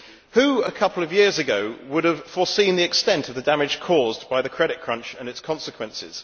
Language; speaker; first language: English; native; English